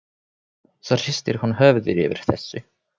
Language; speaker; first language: Icelandic; non-native, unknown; Finnish